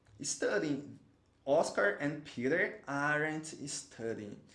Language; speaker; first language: English; non-native, fluent; Portuguese